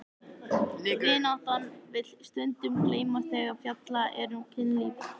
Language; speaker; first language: Icelandic; native; Icelandic